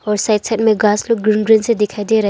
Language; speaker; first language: Hindi; non-native, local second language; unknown